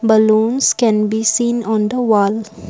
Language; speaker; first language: English; non-native, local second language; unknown